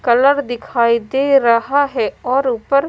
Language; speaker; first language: Hindi; non-native, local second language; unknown